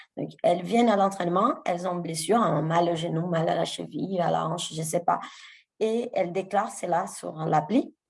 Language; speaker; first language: French; non-native, fluent; Portuguese